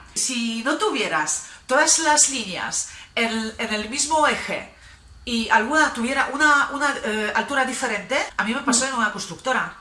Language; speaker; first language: Spanish; non-native, fluent; Polish